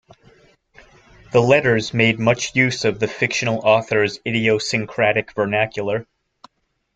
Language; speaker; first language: English; native; English